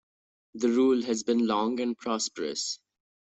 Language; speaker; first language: English; non-native, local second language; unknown